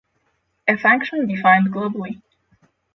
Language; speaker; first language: English; non-native, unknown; Polish